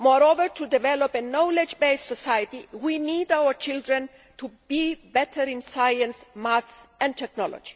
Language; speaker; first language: English; non-native, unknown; Greek